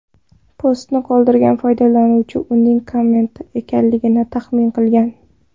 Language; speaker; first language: Uzbek; non-native, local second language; Kara-Kalpak